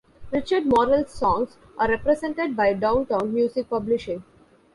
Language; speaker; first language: English; non-native, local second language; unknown